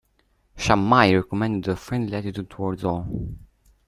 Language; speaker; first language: English; native; English